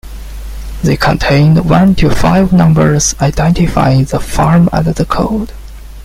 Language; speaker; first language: English; non-native, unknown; Chinese